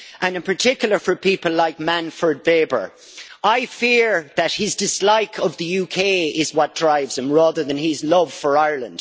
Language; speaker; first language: English; native; English